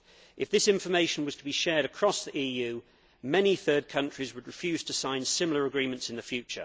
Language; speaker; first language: English; native; English